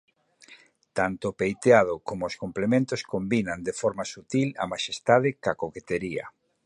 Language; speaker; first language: Galician; native; Galician